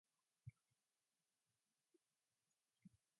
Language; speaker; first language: English; non-native, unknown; Mongolian